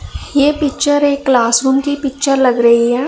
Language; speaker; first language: Hindi; non-native, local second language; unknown